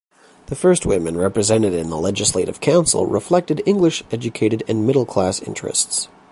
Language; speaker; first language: English; native; English